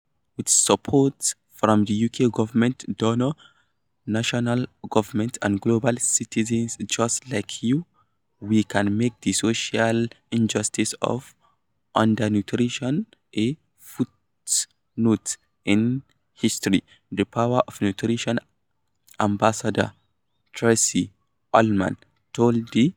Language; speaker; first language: English; non-native, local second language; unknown